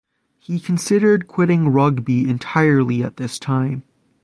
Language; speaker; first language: English; native; English